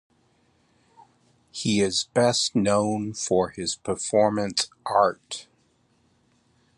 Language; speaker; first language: English; native; English